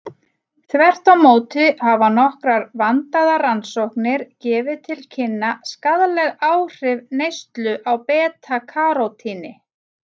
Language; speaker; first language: Icelandic; native; Icelandic